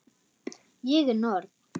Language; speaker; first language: Icelandic; non-native, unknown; German